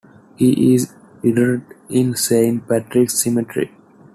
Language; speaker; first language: English; non-native, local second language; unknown